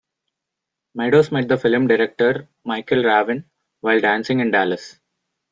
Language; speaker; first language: English; non-native, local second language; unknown